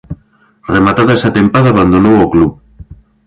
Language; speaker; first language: Galician; native; Galician